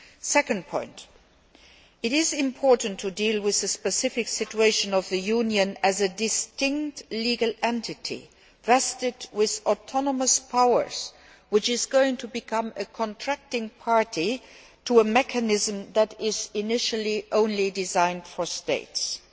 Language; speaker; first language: English; non-native, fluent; Luxembourgish